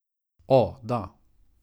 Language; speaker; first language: Slovenian; non-native, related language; Croatian